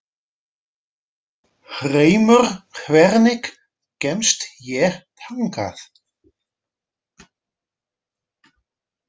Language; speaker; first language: Icelandic; non-native, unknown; Dutch